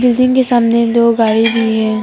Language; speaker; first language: Hindi; non-native, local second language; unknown